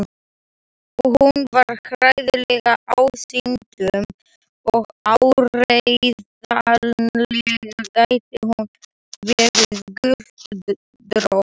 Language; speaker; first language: Icelandic; non-native, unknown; Slovak